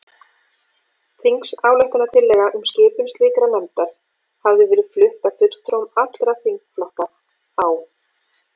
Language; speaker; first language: Icelandic; native; Icelandic